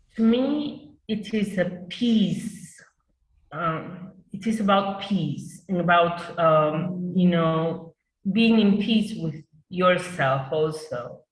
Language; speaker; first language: English; non-native, fluent; Spanish